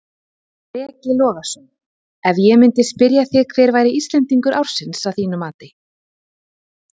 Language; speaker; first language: Icelandic; native; Icelandic